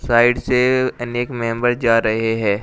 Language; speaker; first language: Hindi; native; Hindi